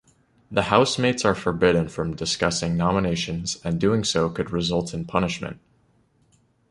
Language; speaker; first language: English; native; English